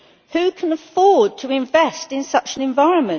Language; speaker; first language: English; native; English